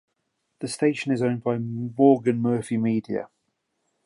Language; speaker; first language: English; native; English